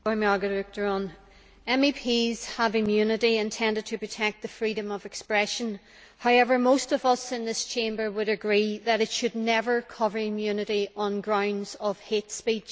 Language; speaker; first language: English; native; English